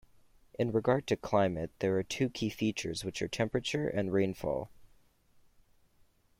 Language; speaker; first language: English; native; English